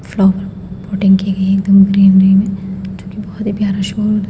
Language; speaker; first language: Hindi; native; Hindi